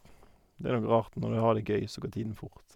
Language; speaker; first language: Norwegian; native; Norwegian